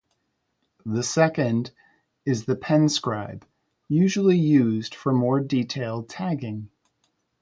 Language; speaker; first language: English; native; English